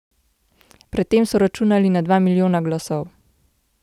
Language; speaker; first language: Slovenian; native; Slovenian